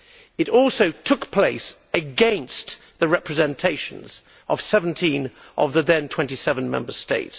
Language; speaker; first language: English; native; English